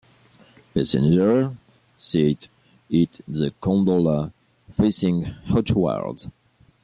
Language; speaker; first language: English; non-native, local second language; French